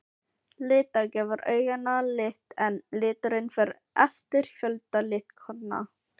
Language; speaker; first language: Icelandic; non-native, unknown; Filipino